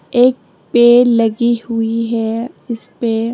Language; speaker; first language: Hindi; non-native, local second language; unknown